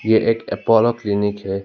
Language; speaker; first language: Hindi; non-native, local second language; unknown